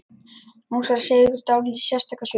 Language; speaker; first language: Icelandic; non-native, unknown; Lithuanian